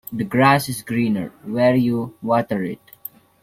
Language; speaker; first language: English; non-native, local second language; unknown